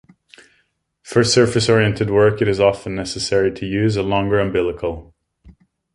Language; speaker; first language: English; native; English